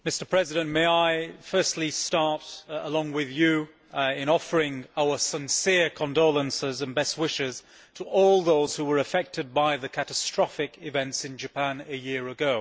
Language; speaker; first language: English; native; English